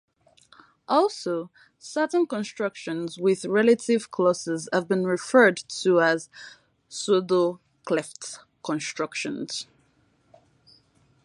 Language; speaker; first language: English; non-native, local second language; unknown